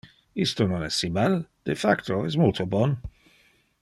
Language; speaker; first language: Interlingua; non-native, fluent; Dutch